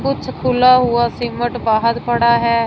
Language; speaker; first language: Hindi; non-native, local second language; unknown